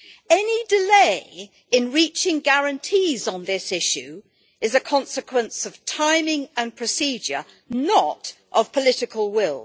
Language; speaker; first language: English; native; English